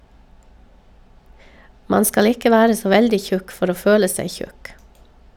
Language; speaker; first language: Norwegian; native; Norwegian